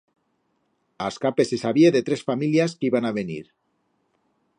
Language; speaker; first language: Aragonese; native; Aragonese